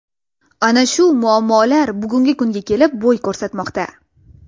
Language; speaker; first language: Uzbek; non-native, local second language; Russian